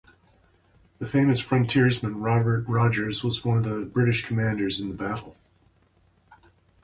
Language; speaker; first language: English; native; English